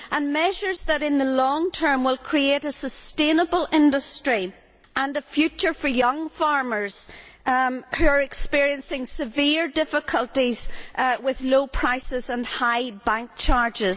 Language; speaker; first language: English; native; English